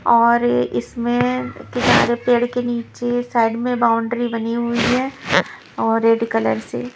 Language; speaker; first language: Hindi; non-native, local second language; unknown